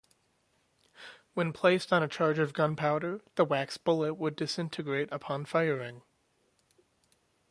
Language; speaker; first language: English; native; English